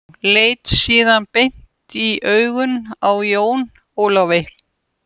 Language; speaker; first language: Icelandic; non-native, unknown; Russian